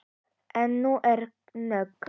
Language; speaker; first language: Icelandic; native; Icelandic